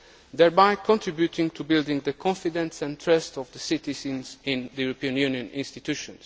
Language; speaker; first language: English; non-native, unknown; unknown